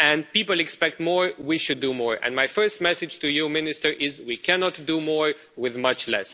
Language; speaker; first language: English; non-native, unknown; Romanian